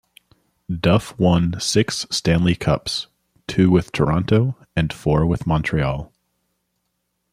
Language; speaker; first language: English; native; English